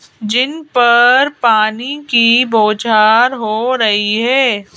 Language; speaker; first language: Hindi; native; Hindi